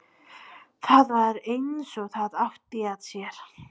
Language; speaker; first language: Icelandic; non-native, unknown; Nepali